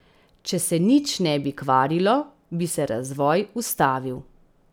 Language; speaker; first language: Slovenian; native; Slovenian